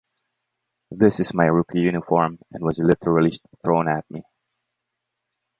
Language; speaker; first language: English; non-native, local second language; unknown